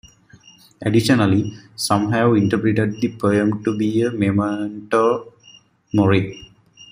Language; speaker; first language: English; native; English